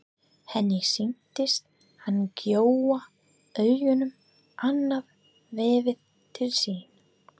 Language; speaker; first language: Icelandic; non-native, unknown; English